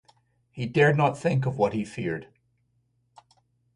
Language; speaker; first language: English; native; English